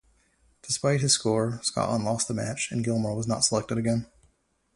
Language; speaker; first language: English; native; English